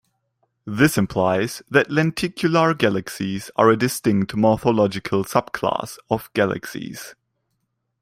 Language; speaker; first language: English; non-native, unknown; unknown